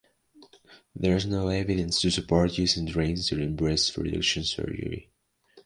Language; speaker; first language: English; non-native, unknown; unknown